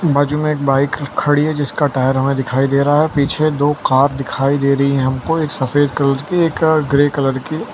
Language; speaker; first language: Hindi; non-native, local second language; Gujarati